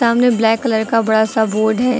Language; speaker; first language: Hindi; native; Hindi